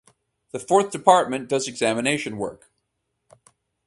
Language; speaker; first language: English; native; English